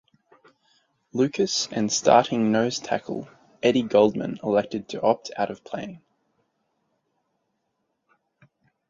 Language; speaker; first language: English; native; English